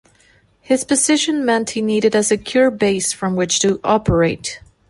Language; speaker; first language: English; non-native, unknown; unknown